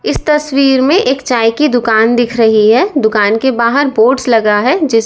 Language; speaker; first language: Hindi; native; Hindi